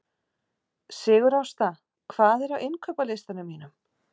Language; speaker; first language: Icelandic; native; Icelandic